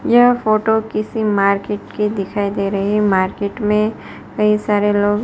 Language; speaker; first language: Hindi; non-native, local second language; Gujarati